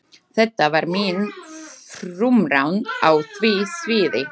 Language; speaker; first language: Icelandic; non-native, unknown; Slovak